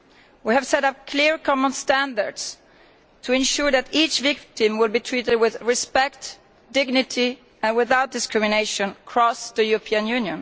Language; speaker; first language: English; non-native, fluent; Italian